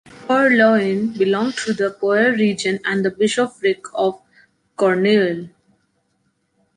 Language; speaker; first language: English; non-native, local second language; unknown